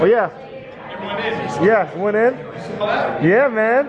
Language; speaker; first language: English; non-native, fluent; Korean